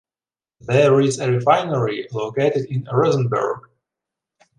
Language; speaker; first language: English; non-native, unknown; Ukrainian